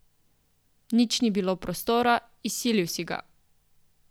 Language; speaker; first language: Slovenian; native; Slovenian